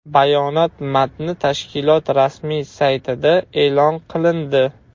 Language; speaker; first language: Uzbek; non-native, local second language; Russian